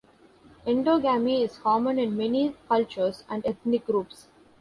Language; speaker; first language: English; non-native, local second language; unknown